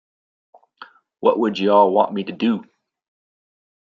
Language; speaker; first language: English; native; English